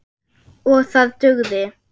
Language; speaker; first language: Icelandic; non-native, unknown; German